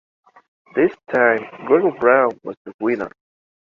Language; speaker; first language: English; native; English